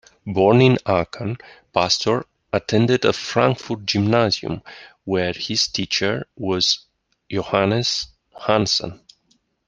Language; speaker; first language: English; non-native, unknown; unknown